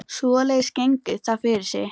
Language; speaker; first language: Icelandic; native; Icelandic